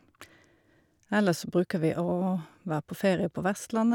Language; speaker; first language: Norwegian; native; Norwegian